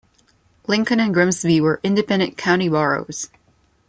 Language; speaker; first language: English; non-native, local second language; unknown